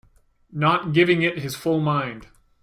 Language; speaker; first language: English; native; English